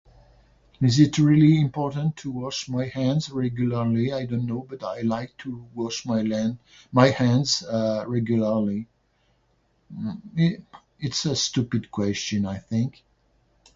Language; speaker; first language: English; non-native, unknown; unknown